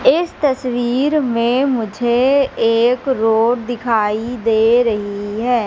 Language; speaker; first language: Hindi; native; Hindi